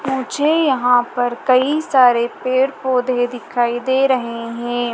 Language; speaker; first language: Hindi; native; Hindi